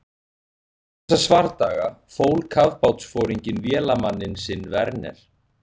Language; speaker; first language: Icelandic; native; Icelandic